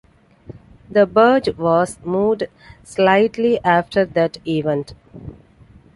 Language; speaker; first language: English; non-native, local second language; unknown